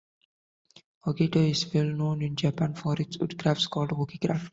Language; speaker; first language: English; non-native, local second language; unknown